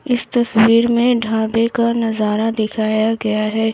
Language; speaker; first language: Hindi; native; Hindi